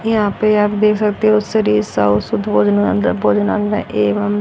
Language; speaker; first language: Hindi; native; Hindi